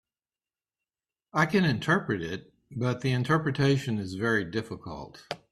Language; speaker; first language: English; native; English